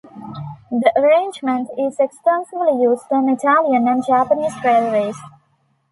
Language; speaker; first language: English; non-native, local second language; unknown